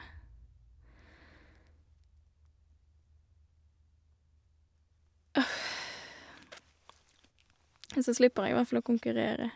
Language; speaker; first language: Norwegian; native; Norwegian